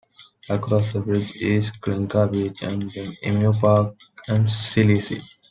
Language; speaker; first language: English; non-native, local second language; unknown